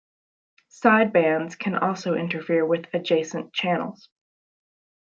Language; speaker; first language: English; native; English